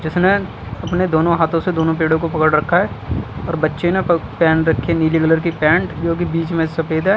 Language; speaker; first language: Hindi; native; Hindi